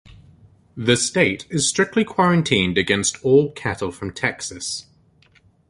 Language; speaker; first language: English; native; English